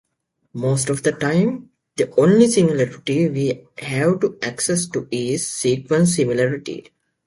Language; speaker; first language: English; native; English